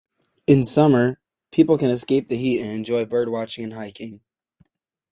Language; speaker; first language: English; native; English